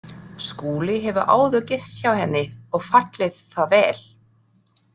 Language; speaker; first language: Icelandic; non-native, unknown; German